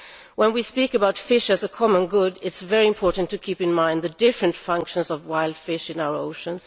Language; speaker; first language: English; non-native, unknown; Swedish